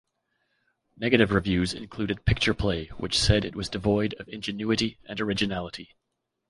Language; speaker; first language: English; native; English